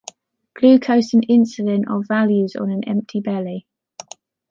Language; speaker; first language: English; native; English